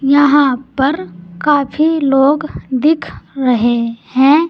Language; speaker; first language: Hindi; native; Hindi